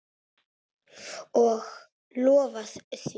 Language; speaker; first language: Icelandic; non-native, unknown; Italian